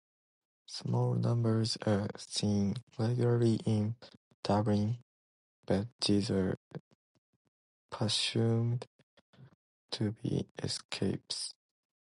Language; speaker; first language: English; non-native, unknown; Japanese